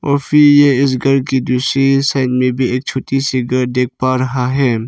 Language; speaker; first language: Hindi; non-native, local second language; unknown